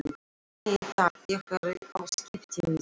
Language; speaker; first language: Icelandic; non-native, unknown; Russian